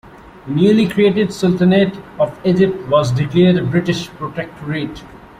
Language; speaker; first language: English; non-native, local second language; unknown